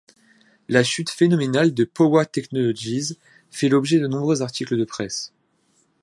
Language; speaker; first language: French; native; French